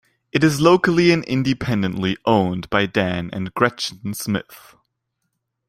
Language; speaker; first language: English; non-native, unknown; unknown